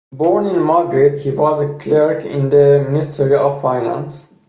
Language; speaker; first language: English; non-native, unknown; Persian